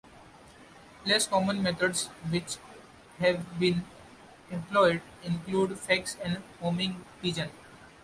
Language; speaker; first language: English; non-native, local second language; Marathi